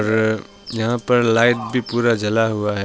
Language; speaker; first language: Hindi; non-native, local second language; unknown